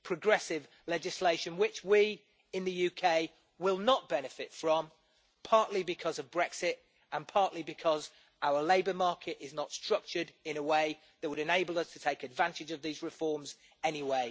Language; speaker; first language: English; native; English